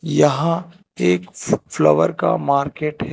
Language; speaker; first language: Hindi; non-native, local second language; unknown